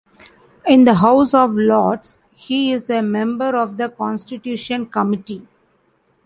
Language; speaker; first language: English; non-native, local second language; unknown